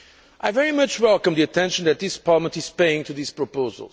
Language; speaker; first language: English; non-native, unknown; Portuguese